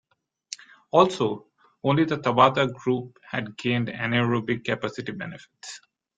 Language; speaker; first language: English; non-native, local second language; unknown